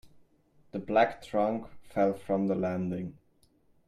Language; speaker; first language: English; non-native, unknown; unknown